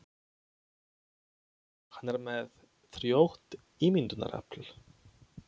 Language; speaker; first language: Icelandic; non-native, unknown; Polish